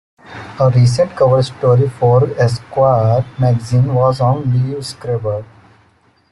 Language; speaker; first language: English; non-native, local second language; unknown